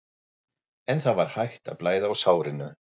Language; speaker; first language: Icelandic; non-native, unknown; German